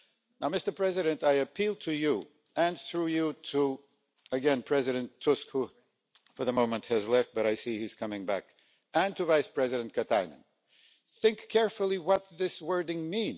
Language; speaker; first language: English; non-native, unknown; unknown